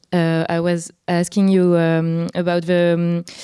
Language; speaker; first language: English; non-native, fluent; French